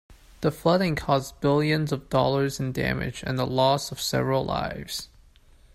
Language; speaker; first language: English; non-native, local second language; Cantonese